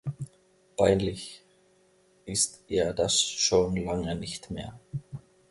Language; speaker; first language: German; non-native, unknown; Finnish